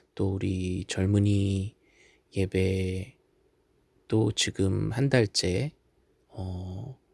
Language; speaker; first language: Korean; native; Korean